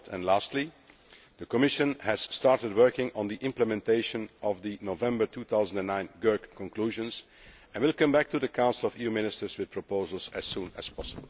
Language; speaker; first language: English; non-native, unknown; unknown